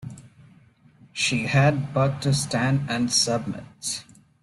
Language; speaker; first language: English; non-native, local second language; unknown